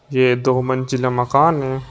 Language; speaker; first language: Hindi; native; Hindi